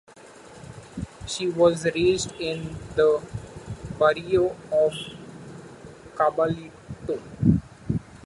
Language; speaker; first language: English; non-native, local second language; Marathi